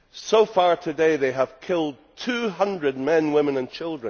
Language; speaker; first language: English; native; English